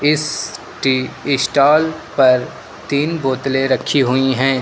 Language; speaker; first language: Hindi; native; Hindi